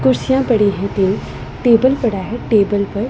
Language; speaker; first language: Hindi; non-native, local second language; Punjabi